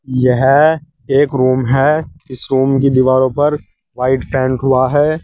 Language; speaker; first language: Hindi; native; Hindi